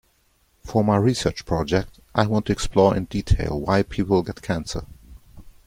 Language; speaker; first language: English; non-native, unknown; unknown